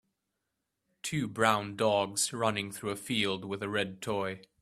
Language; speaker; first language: English; native; English